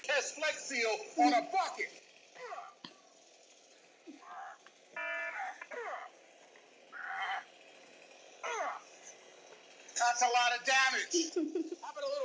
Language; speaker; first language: Icelandic; native; Icelandic